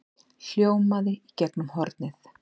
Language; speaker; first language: Icelandic; native; Icelandic